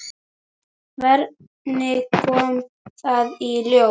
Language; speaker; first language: Icelandic; native; Icelandic